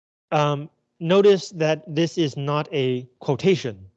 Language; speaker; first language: English; non-native, fluent; Chinese